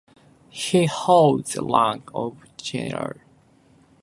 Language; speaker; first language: English; non-native, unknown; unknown